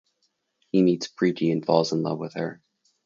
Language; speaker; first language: English; native; English